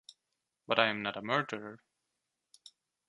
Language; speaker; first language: English; non-native, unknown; Turkish